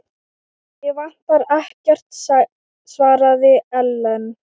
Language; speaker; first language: Icelandic; non-native, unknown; Thai